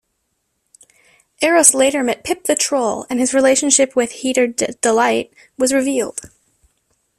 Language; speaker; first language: English; native; English